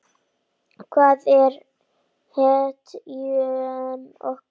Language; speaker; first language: Icelandic; native; Icelandic